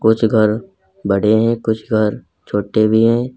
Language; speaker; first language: Hindi; native; Hindi